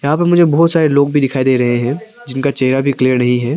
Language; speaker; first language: Hindi; non-native, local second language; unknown